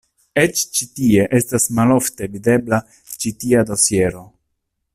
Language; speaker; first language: Esperanto; non-native, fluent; Italian